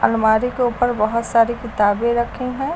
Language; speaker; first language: Hindi; native; Hindi